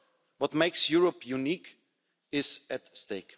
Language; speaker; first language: English; non-native, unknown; German